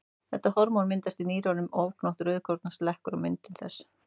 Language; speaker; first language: Icelandic; native; Icelandic